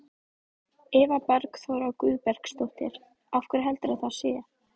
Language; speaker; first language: Icelandic; native; Icelandic